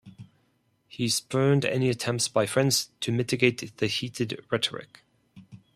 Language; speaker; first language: English; non-native, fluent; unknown